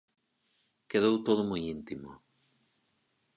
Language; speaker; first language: Galician; native; Galician